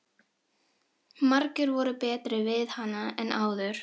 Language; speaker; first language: Icelandic; non-native, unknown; Filipino